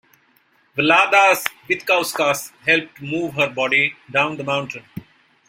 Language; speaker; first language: English; non-native, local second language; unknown